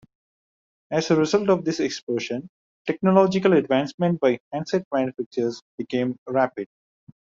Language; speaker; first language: English; non-native, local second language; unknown